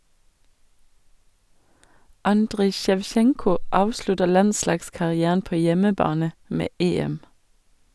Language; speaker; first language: Norwegian; non-native, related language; Danish